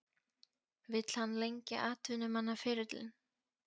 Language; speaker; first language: Icelandic; non-native, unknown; Polish